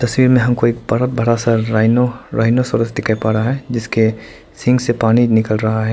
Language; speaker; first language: Hindi; non-native, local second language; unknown